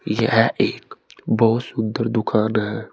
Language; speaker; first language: Hindi; native; Hindi